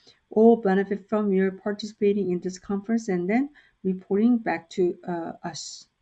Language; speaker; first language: English; non-native, fluent; Korean